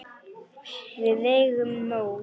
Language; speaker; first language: Icelandic; non-native, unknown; Polish